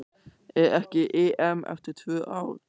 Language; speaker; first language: Icelandic; non-native, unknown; German